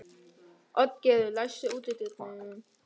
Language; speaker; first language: Icelandic; non-native, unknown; German